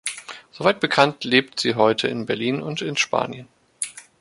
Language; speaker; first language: German; native; German